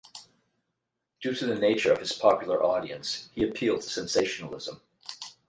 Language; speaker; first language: English; native; English